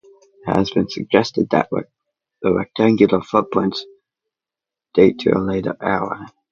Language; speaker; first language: English; native; English